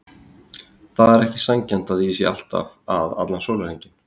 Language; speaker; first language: Icelandic; native; Icelandic